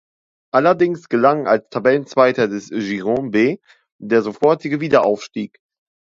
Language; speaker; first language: German; native; German